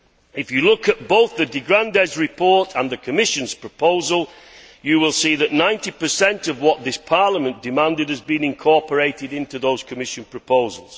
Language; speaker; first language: English; native; English